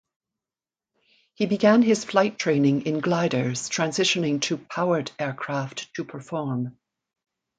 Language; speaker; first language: English; native; English